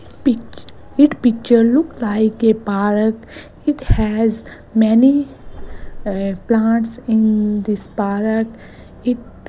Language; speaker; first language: English; non-native, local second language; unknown